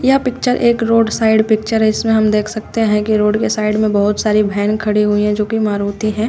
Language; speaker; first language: Hindi; native; Hindi